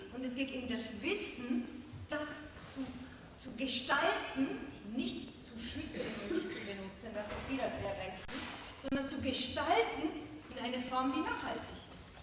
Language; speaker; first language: German; non-native, fluent; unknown